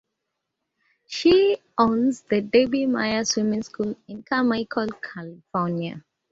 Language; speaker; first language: English; native; English